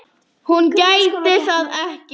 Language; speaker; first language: Icelandic; non-native, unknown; Polish